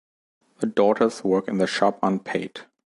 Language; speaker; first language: English; non-native, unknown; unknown